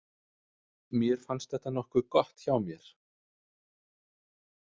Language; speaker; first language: Icelandic; non-native, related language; Danish